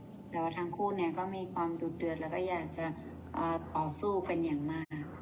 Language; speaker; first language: Thai; native; Thai